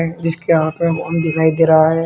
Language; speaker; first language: Hindi; native; Hindi